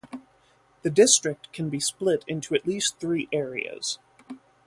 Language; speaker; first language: English; native; English